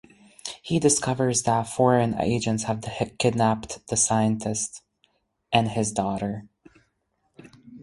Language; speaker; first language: English; native; English